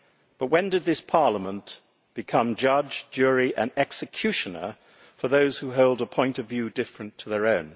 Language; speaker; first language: English; native; English